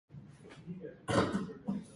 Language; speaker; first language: English; non-native, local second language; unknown